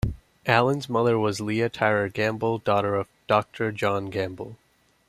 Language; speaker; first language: English; native; English